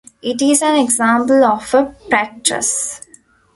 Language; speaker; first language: English; non-native, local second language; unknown